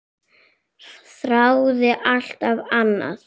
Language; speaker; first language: Icelandic; native; Icelandic